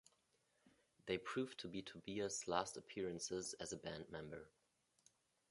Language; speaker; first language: English; non-native, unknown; German